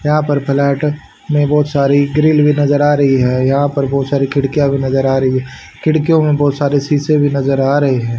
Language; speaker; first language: Hindi; native; Hindi